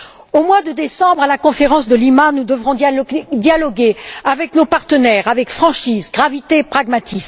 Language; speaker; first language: French; native; French